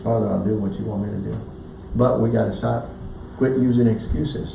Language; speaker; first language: English; native; English